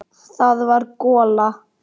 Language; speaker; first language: Icelandic; native; Icelandic